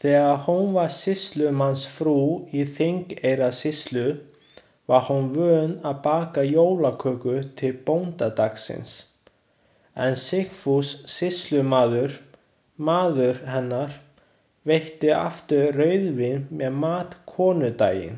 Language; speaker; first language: Icelandic; non-native, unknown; Chinese